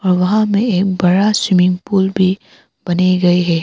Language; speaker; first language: Hindi; early bilingual, other home language; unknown